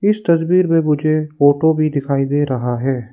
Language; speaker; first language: Hindi; non-native, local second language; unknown